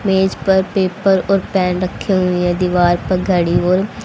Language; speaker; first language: Hindi; native; Hindi